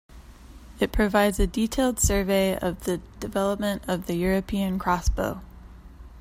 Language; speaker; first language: English; native; English